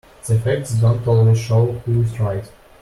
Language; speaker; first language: English; non-native, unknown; Russian